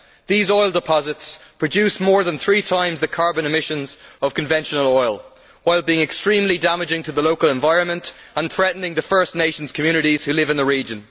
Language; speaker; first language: English; native; English